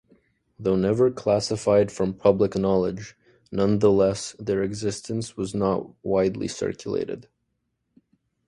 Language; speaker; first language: English; native; English